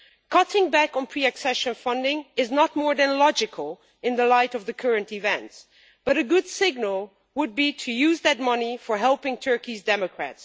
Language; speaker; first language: English; non-native, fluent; Dutch